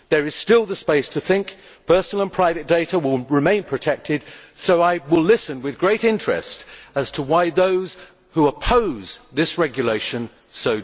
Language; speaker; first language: English; native; English